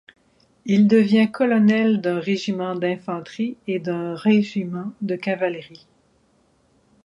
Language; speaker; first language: French; native; French